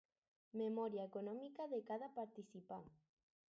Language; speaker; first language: Catalan; non-native, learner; Spanish